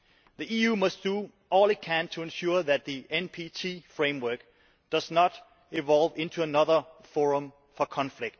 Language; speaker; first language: English; non-native, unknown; Danish